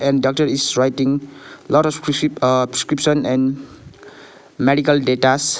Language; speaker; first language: English; non-native, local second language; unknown